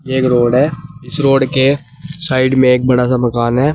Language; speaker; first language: Hindi; native; Hindi